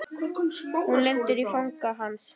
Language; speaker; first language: Icelandic; native; Icelandic